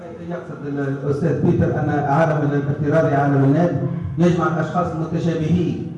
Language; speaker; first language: Arabic; native; Arabic